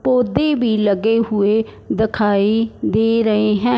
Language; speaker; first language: Hindi; non-native, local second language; Punjabi